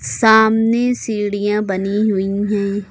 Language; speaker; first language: Hindi; native; Hindi